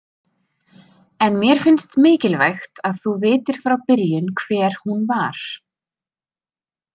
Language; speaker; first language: Icelandic; native; Icelandic